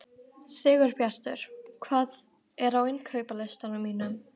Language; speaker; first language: Icelandic; native; Icelandic